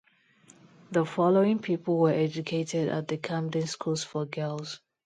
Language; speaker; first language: English; non-native, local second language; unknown